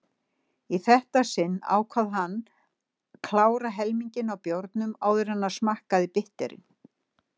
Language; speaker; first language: Icelandic; native; Icelandic